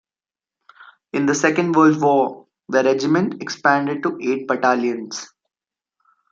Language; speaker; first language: English; non-native, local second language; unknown